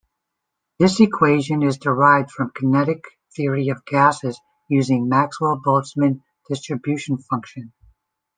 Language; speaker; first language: English; native; English